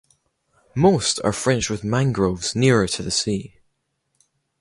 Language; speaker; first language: English; native; English